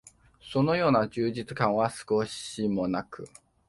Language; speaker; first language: Japanese; non-native, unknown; Chinese